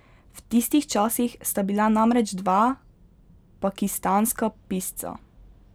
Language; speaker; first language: Slovenian; native; Slovenian